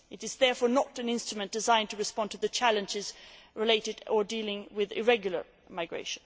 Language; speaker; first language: English; non-native, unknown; Swedish